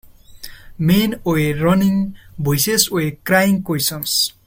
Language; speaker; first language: English; non-native, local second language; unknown